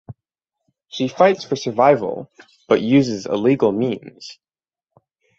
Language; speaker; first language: English; native; English